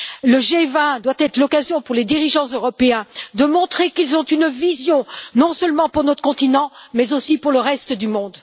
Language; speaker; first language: French; native; French